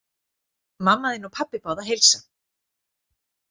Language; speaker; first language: Icelandic; native; Icelandic